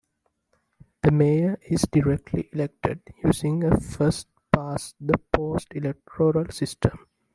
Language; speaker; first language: English; non-native, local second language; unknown